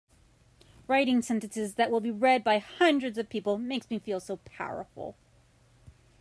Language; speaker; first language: English; native; English